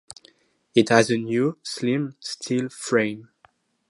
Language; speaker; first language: English; non-native, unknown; French